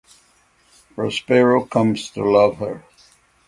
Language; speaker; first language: English; native; English